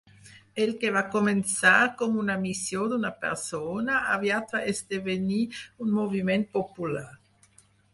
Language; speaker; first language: Catalan; non-native, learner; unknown